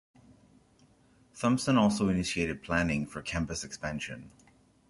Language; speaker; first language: English; non-native, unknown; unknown